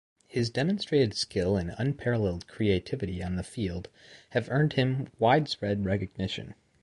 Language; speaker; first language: English; native; English